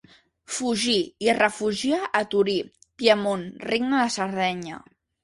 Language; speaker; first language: Catalan; native; Catalan